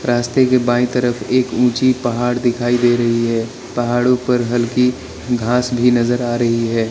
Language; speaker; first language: Hindi; non-native, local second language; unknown